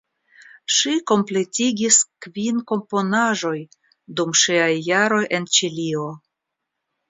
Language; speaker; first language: Esperanto; non-native, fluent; Russian